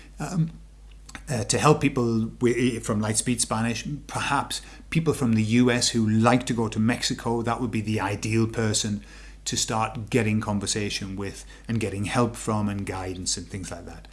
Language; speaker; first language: English; native; English